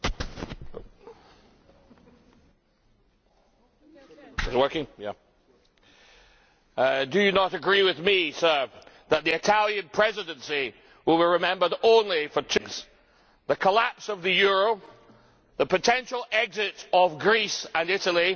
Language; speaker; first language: English; native; English